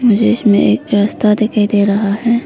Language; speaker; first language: Hindi; non-native, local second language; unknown